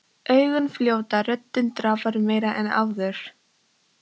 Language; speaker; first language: Icelandic; non-native, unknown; Polish